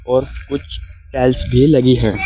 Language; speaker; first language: Hindi; native; Hindi